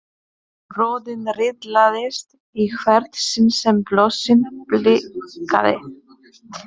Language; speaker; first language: Icelandic; non-native, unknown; Polish